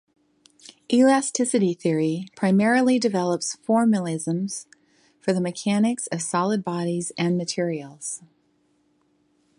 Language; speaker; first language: English; native; English